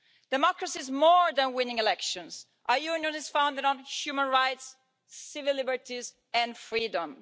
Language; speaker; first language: English; non-native, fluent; Italian